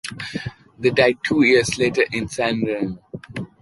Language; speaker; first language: English; non-native, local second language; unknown